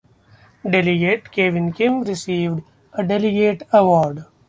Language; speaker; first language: English; non-native, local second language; Marathi